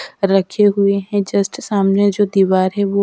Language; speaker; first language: Hindi; native; Hindi